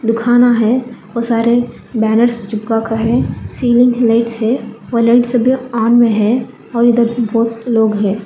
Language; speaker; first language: Hindi; non-native, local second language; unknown